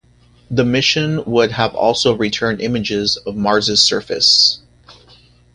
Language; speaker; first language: English; native; English